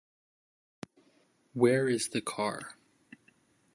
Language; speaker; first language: English; native; English